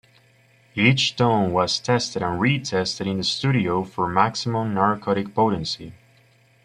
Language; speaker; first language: English; native; English